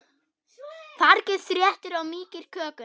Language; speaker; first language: Icelandic; non-native, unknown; German